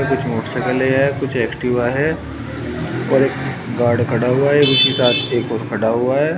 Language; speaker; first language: Hindi; native; Hindi